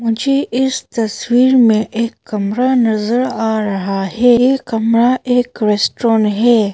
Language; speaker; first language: Hindi; non-native, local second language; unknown